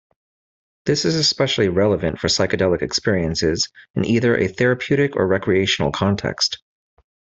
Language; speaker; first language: English; native; English